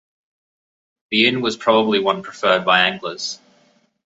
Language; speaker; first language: English; native; English